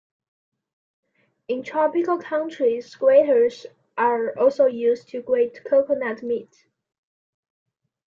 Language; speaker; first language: English; non-native, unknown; Chinese